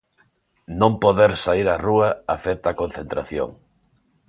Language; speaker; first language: Galician; non-native, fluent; Spanish